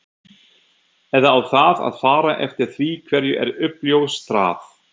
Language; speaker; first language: Icelandic; non-native, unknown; German